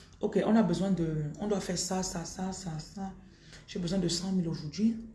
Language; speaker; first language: French; non-native, local second language; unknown